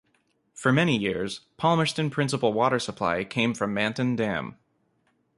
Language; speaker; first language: English; native; English